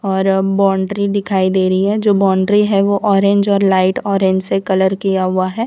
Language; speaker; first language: Hindi; non-native, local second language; Gujarati